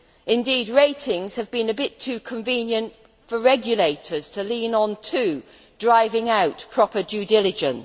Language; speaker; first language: English; native; English